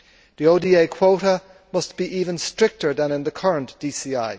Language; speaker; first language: English; native; English